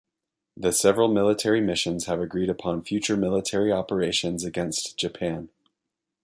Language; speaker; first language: English; native; English